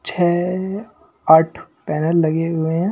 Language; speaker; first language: Hindi; non-native, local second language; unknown